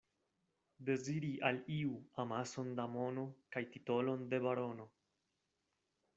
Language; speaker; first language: Esperanto; non-native, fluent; Spanish